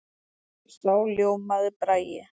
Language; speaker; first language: Icelandic; native; Icelandic